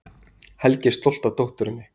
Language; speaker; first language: Icelandic; native; Icelandic